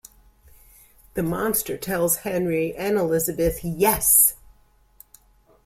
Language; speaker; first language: English; native; English